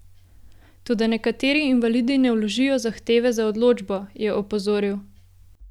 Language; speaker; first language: Slovenian; native; Slovenian